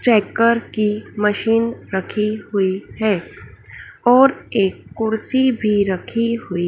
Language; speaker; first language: Hindi; native; Hindi